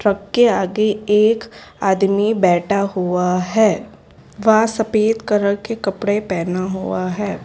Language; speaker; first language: Hindi; non-native, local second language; Gujarati